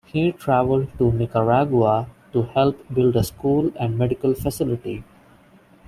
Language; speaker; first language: English; non-native, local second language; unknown